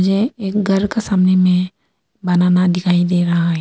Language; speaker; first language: Hindi; early bilingual, other home language; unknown